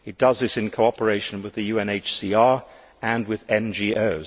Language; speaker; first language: English; native; English